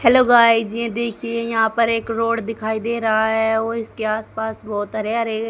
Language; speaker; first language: Hindi; native; Hindi